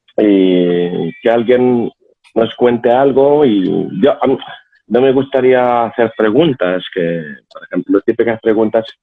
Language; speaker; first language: Spanish; non-native, fluent; Arabic